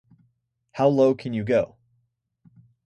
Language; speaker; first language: English; native; English